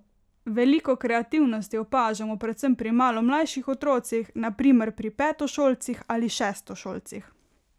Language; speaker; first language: Slovenian; native; Slovenian